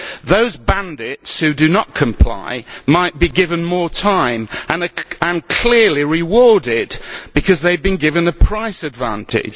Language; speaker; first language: English; native; English